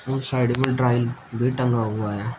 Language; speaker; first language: Hindi; native; Hindi